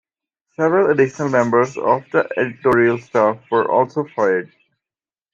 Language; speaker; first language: English; native; English